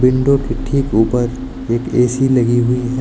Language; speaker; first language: Hindi; native; Hindi